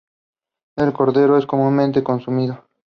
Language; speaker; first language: English; non-native, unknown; Spanish